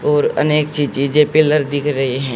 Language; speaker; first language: Hindi; native; Hindi